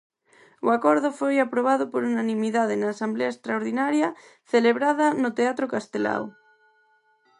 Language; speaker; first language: Galician; non-native, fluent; Spanish